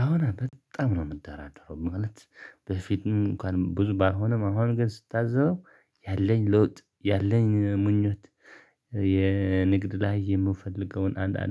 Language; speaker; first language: Amharic; non-native, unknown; Tigrinya